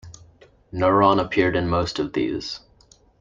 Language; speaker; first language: English; native; English